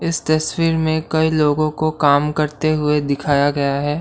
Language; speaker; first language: Hindi; non-native, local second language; Assamese